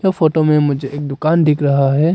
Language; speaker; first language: Hindi; non-native, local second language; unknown